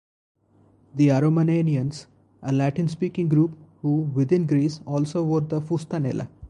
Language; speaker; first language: English; non-native, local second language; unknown